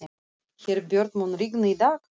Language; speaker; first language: Icelandic; non-native, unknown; Russian